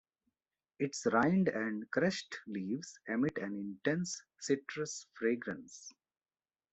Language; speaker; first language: English; non-native, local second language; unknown